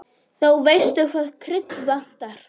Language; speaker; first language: Icelandic; non-native, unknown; Polish